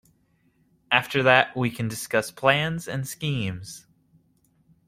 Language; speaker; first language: English; native; English